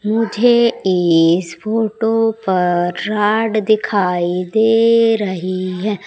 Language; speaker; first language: Hindi; native; Hindi